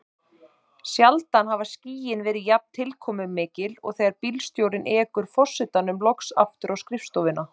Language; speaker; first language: Icelandic; native; Icelandic